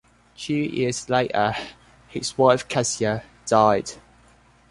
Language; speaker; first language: English; non-native, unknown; Portuguese